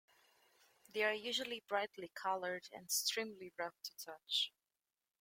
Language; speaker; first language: English; native; English